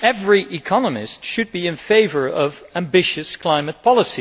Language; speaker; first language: English; non-native, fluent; Dutch